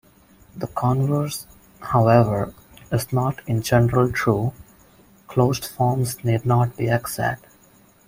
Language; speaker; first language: English; non-native, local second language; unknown